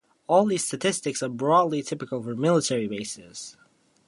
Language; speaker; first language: English; native; English